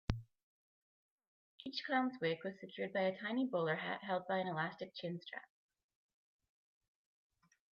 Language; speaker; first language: English; native; English